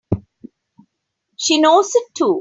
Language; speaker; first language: English; non-native, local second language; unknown